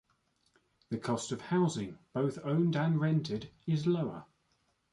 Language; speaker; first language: English; native; English